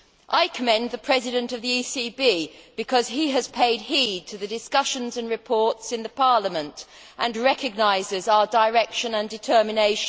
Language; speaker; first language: English; native; English